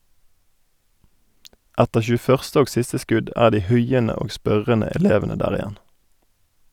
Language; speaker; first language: Norwegian; native; Norwegian